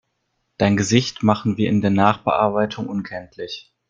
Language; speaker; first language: German; native; German